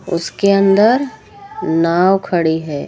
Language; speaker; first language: Hindi; native; Hindi